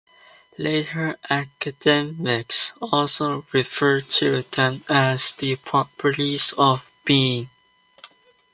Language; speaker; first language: English; non-native, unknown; Chinese